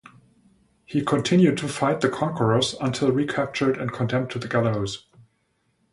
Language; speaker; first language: English; non-native, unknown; German